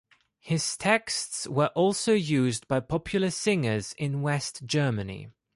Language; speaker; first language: English; non-native, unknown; Greek